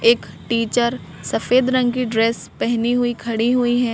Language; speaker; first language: Hindi; native; Hindi